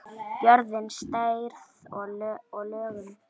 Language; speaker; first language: Icelandic; native; Icelandic